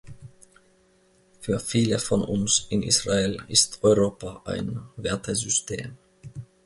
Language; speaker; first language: German; non-native, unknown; Finnish